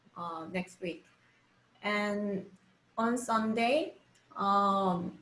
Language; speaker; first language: English; non-native, fluent; Korean